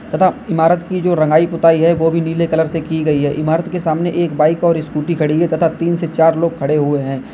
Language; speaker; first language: Hindi; native; Hindi